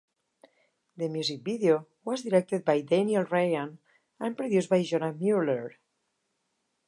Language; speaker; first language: English; non-native, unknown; Catalan